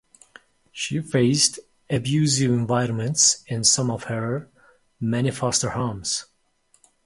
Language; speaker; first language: English; non-native, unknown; Mongolian